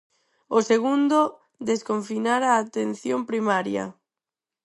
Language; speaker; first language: Galician; non-native, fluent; Spanish